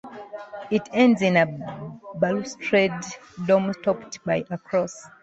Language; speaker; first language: English; non-native, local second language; Ganda